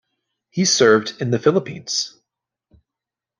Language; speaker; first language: English; native; English